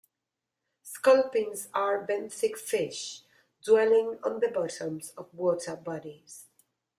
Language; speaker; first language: English; non-native, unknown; Spanish